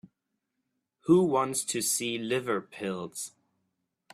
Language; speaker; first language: English; native; English